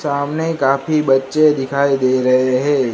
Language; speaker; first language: Hindi; non-native, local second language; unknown